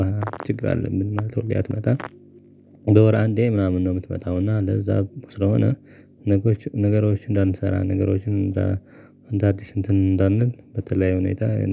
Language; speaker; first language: Amharic; non-native, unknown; Tigrinya